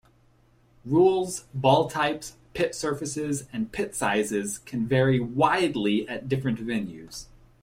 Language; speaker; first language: English; native; English